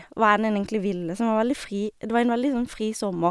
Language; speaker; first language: Norwegian; native; Norwegian